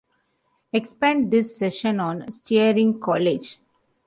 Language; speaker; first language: English; non-native, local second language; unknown